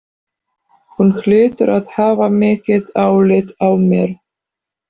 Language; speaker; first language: Icelandic; non-native, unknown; Polish